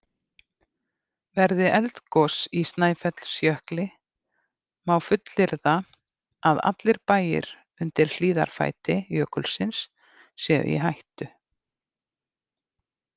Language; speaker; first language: Icelandic; native; Icelandic